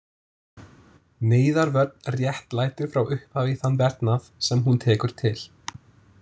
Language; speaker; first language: Icelandic; non-native, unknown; English